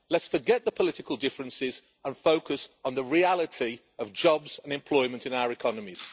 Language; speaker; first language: English; native; English